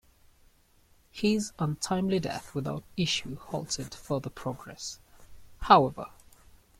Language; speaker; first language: English; native; English